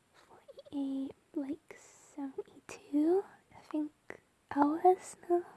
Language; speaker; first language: English; native; English